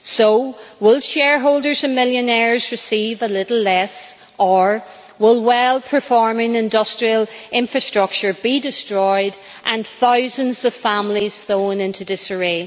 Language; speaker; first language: English; native; English